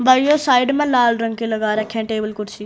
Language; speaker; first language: Hindi; native; Hindi